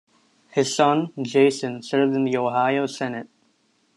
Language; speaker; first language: English; native; English